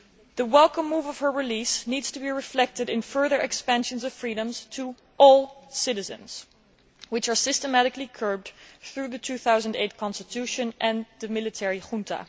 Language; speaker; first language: English; non-native, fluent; Dutch